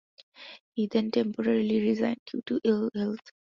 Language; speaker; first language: English; non-native, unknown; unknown